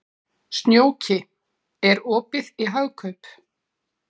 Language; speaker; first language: Icelandic; native; Icelandic